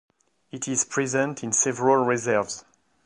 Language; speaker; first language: English; non-native, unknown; French